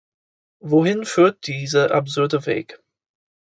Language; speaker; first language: German; non-native, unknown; English